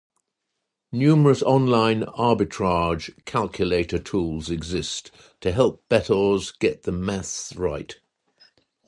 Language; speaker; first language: English; native; English